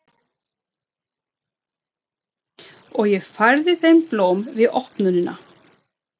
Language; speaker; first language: Icelandic; non-native, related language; Swedish